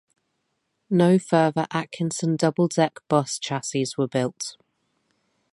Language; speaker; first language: English; native; English